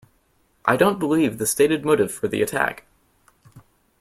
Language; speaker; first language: English; native; English